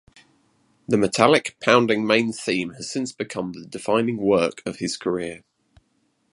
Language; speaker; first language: English; native; English